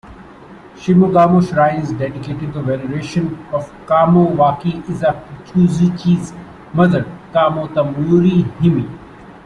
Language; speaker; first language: English; non-native, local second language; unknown